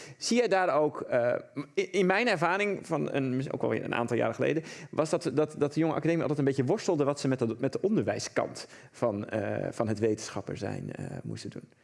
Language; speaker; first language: Dutch; native; Dutch